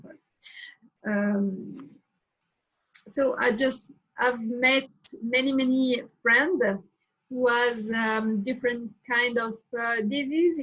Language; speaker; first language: English; non-native, learner; French